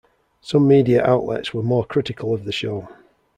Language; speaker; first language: English; native; English